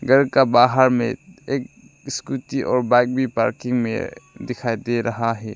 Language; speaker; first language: Hindi; non-native, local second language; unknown